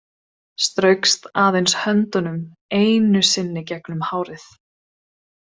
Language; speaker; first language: Icelandic; non-native, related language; Swedish